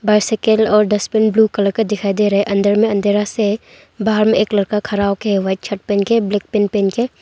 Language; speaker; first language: Hindi; non-native, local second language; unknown